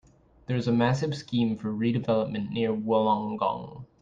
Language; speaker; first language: English; native; English